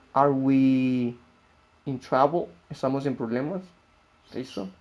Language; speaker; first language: English; non-native, fluent; Spanish